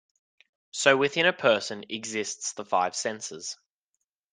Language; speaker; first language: English; native; English